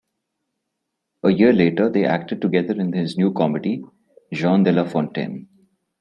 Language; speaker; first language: English; non-native, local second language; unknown